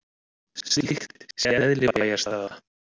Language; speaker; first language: Icelandic; native; Icelandic